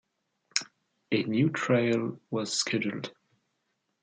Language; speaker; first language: English; non-native, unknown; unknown